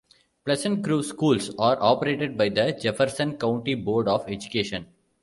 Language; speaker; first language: English; non-native, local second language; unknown